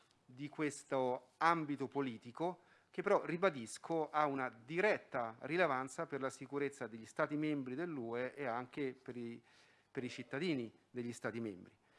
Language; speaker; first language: Italian; native; Italian